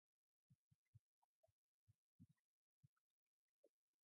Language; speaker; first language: English; non-native, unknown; Mongolian